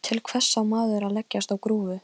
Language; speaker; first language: Icelandic; non-native, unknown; Polish